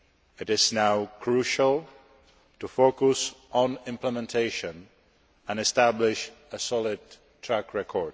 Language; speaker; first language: English; non-native, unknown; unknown